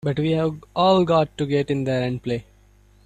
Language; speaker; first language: English; non-native, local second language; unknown